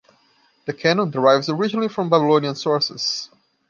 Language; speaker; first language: English; non-native, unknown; Portuguese